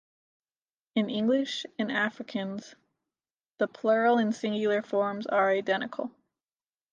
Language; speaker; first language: English; native; English